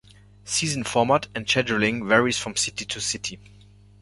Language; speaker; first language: English; non-native, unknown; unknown